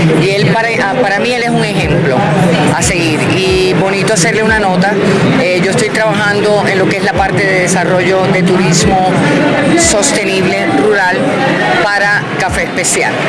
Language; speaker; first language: Spanish; native; Spanish